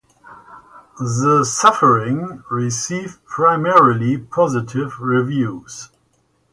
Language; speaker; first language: English; native; English